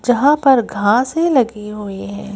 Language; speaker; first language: Hindi; native; Hindi